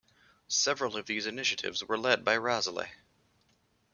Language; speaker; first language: English; native; English